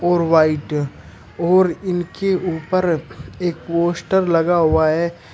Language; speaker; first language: Hindi; native; Hindi